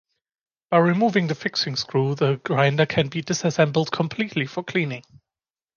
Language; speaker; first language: English; non-native, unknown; German